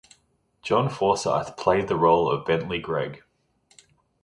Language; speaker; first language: English; native; English